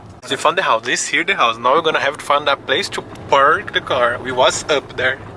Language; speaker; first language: English; non-native, learner; Portuguese